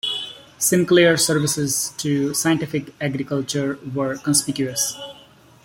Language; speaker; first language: English; non-native, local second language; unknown